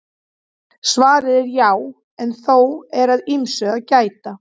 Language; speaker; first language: Icelandic; native; Icelandic